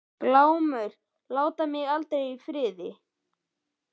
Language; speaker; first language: Icelandic; native; Icelandic